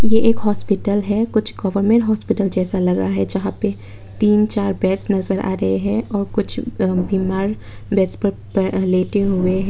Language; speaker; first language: Hindi; non-native, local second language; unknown